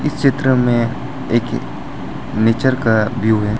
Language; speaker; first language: Hindi; non-native, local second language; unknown